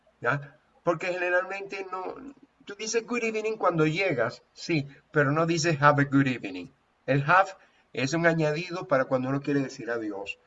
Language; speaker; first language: Spanish; native; Spanish